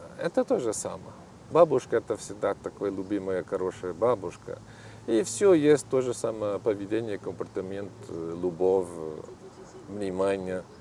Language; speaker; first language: Russian; non-native, learner; Portuguese